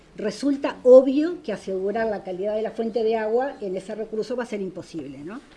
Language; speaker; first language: Spanish; native; Spanish